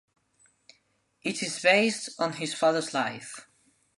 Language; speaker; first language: English; non-native, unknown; Spanish